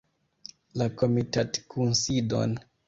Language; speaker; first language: Esperanto; non-native, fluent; Kinyarwanda